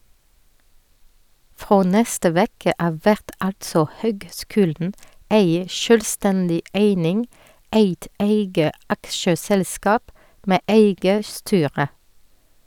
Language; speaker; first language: Norwegian; non-native, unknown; French